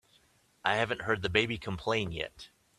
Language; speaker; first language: English; native; English